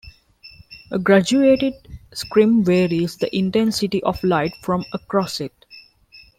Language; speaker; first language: English; non-native, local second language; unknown